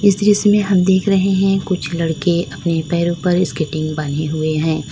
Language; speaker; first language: Hindi; native; Hindi